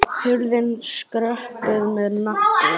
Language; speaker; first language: Icelandic; native; Icelandic